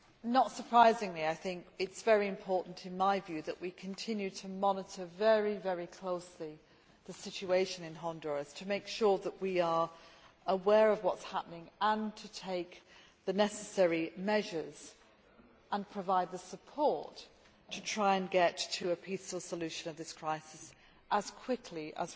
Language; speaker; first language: English; native; English